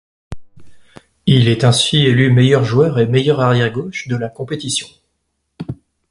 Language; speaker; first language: French; native; French